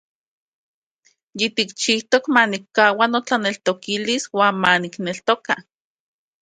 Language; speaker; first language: Central Puebla Nahuatl; native; Central Puebla Nahuatl